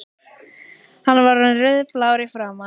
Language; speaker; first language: Icelandic; native; Icelandic